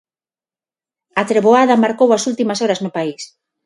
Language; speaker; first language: Galician; non-native, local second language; Spanish